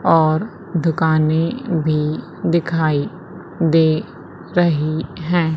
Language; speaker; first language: Hindi; native; Hindi